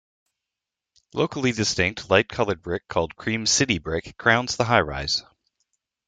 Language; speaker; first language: English; native; English